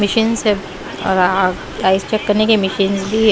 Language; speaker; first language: Hindi; non-native, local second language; Punjabi